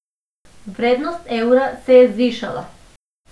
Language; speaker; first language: Slovenian; non-native, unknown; Macedonian